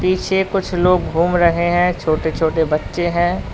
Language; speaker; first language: Hindi; native; Hindi